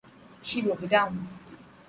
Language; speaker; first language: English; non-native, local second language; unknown